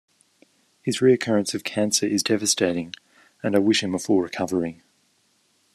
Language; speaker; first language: English; native; English